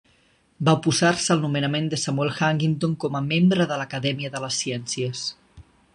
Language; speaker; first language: Catalan; native; Catalan